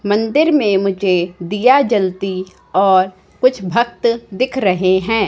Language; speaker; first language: Hindi; native; Hindi